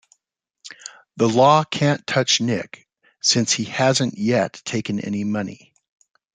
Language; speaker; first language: English; native; English